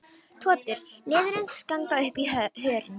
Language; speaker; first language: Icelandic; non-native, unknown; Romanian